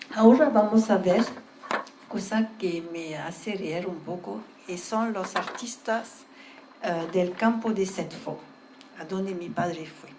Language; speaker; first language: Spanish; early bilingual, heritage; Spanish